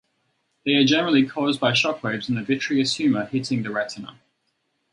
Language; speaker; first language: English; native; English